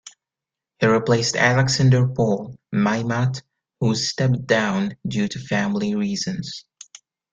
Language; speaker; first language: English; native; English